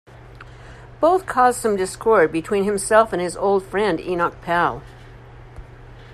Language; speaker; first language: English; native; English